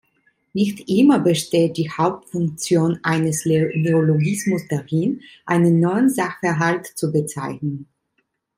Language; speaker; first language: German; non-native, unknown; Italian